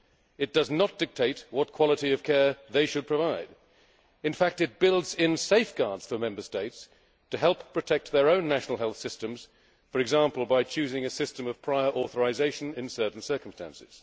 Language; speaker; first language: English; native; English